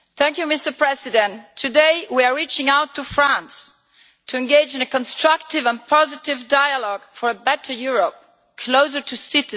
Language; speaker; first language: English; non-native, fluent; Italian